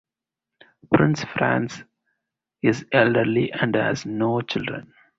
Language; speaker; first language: English; non-native, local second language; Tamil